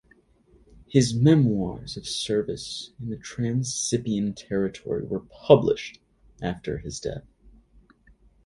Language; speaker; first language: English; native; English